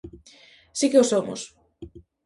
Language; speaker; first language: Galician; native; Galician